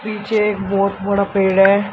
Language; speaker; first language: Hindi; native; Hindi